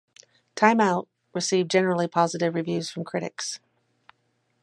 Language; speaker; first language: English; native; English